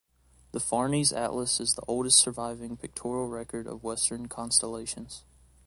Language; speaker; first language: English; native; English